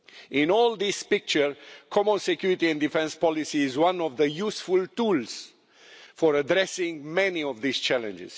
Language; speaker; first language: English; non-native, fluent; Romanian